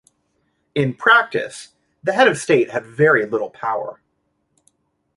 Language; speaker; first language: English; native; English